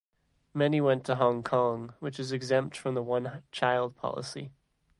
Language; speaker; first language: English; native; English